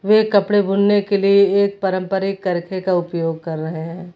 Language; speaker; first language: Hindi; native; Hindi